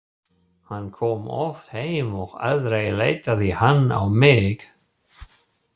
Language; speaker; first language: Icelandic; non-native, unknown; German